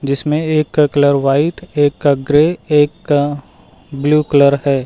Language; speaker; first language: Hindi; native; Hindi